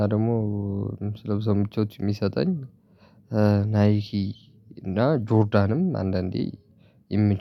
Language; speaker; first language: Amharic; non-native, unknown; Tigrinya